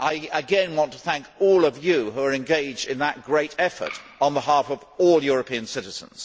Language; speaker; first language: English; native; English